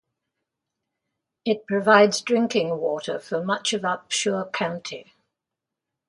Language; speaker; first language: English; native; English